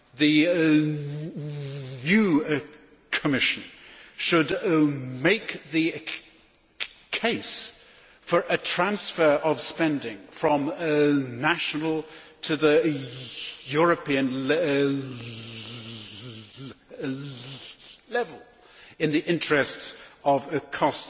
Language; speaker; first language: English; native; English